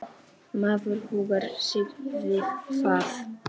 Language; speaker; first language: Icelandic; non-native, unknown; Polish